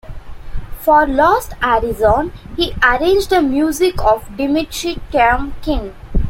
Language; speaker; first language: English; non-native, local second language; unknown